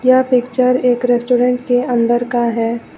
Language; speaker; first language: Hindi; native; Hindi